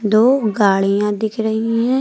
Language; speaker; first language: Hindi; native; Hindi